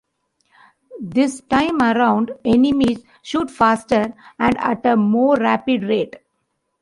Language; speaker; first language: English; non-native, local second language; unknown